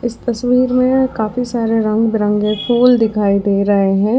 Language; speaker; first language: Hindi; non-native, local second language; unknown